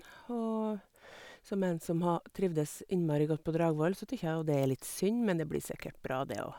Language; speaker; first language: Norwegian; native; Norwegian